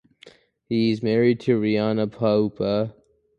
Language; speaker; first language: English; native; English